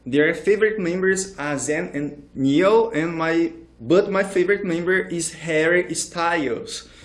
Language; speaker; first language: English; non-native, fluent; Portuguese